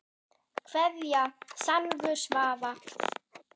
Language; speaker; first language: Icelandic; non-native, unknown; German